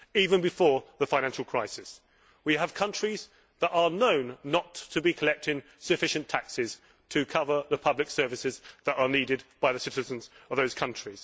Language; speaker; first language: English; native; English